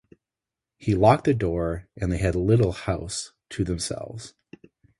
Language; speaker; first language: English; native; English